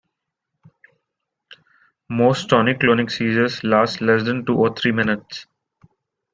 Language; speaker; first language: English; non-native, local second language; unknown